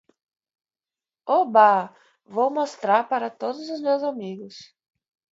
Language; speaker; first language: Portuguese; native; Portuguese